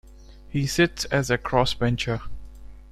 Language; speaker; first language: English; non-native, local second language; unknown